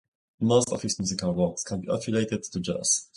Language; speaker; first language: English; native; English